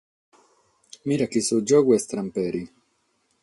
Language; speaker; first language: Sardinian; non-native, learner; Catalan